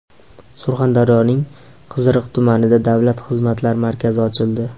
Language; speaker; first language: Uzbek; native; Uzbek